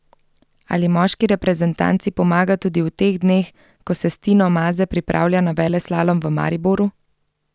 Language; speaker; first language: Slovenian; native; Slovenian